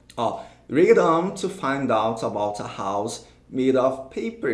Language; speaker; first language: English; non-native, fluent; Portuguese